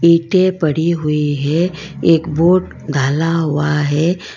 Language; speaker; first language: Hindi; non-native, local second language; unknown